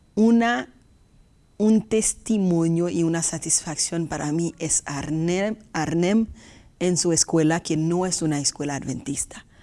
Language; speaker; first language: Spanish; native; Spanish